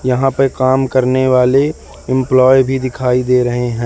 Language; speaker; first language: Hindi; native; Hindi